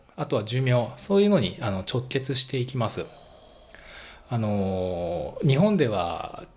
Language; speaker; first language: Japanese; native; Japanese